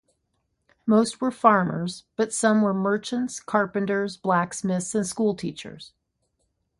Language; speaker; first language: English; native; English